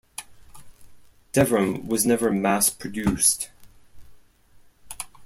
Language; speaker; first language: English; non-native, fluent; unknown